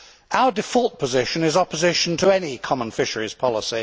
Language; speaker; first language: English; native; English